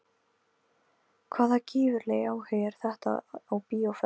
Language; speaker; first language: Icelandic; non-native, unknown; Polish